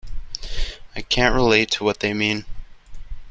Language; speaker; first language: English; native; English